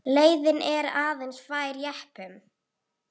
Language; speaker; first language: Icelandic; native; Icelandic